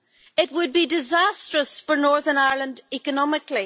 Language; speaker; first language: English; native; English